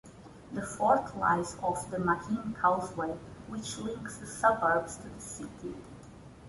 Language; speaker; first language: English; non-native, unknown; Portuguese